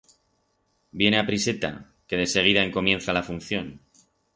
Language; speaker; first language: Aragonese; non-native, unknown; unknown